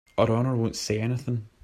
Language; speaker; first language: English; native; English